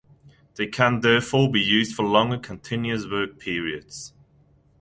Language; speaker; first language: English; non-native, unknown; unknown